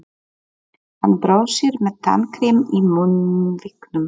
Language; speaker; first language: Icelandic; non-native, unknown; Polish